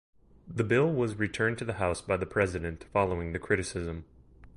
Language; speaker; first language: English; native; English